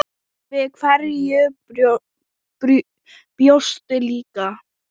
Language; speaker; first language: Icelandic; non-native, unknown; Thai